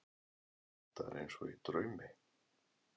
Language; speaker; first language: Icelandic; native; Icelandic